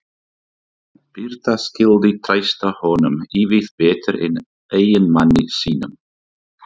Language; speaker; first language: Icelandic; non-native, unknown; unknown